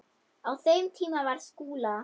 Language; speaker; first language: Icelandic; non-native, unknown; German